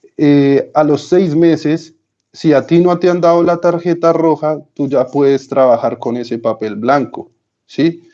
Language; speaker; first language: Spanish; native; Spanish